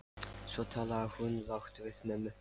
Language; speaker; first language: Icelandic; non-native, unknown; Lithuanian